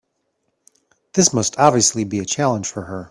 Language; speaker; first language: English; native; English